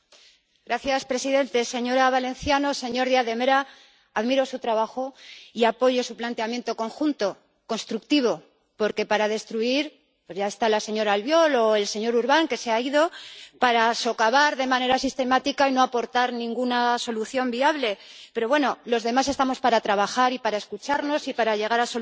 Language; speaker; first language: Spanish; native; Spanish